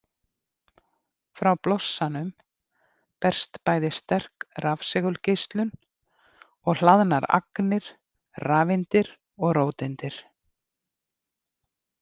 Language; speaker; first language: Icelandic; native; Icelandic